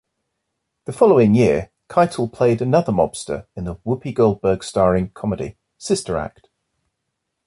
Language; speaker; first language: English; native; English